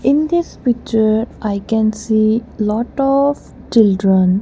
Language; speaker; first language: English; non-native, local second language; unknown